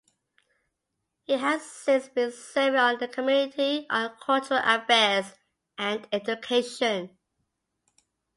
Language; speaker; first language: English; native; English